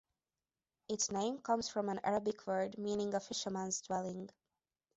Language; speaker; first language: English; non-native, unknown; Hungarian